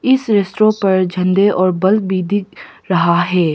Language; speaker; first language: Hindi; early bilingual, other home language; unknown